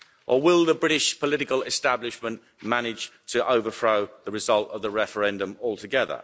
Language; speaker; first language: English; native; English